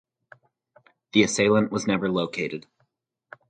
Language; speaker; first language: English; native; English